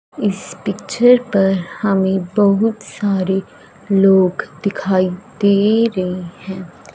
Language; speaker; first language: Hindi; non-native, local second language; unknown